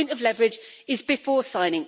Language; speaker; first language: English; native; English